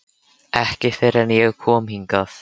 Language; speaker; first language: Icelandic; native; Icelandic